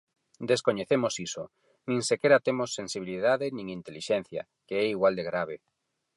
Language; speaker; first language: Galician; non-native, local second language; Spanish